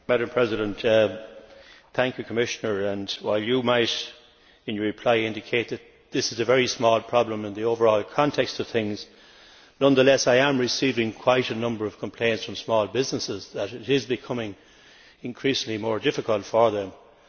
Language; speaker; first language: English; native; English